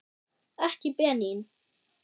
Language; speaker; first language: Icelandic; non-native, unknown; German